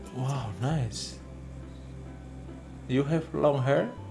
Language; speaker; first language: English; non-native, learner; Indonesian